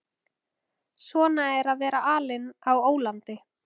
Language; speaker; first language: Icelandic; native; Icelandic